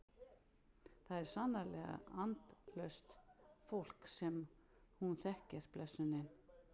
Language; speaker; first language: Icelandic; native; Icelandic